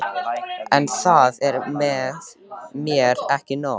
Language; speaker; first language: Icelandic; native; Icelandic